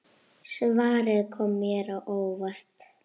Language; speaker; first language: Icelandic; native; Icelandic